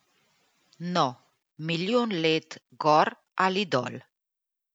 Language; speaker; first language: Slovenian; native; Slovenian